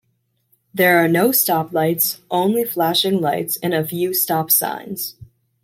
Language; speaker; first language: English; native; English